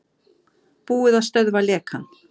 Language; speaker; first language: Icelandic; native; Icelandic